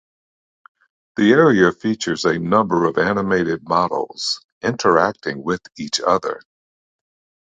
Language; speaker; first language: English; native; English